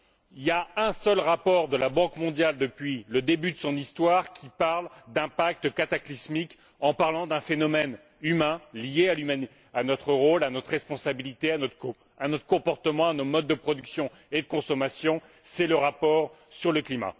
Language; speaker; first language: French; native; French